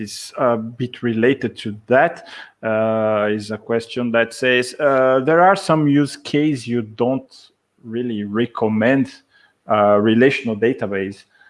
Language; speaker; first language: English; non-native, fluent; Portuguese